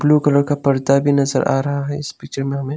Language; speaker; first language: Hindi; non-native, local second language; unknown